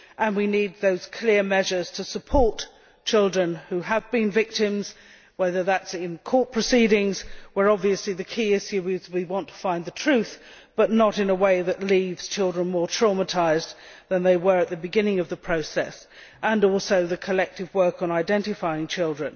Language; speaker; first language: English; native; English